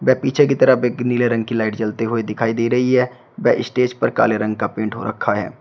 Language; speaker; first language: Hindi; native; Hindi